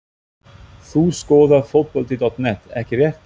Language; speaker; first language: Icelandic; non-native, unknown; German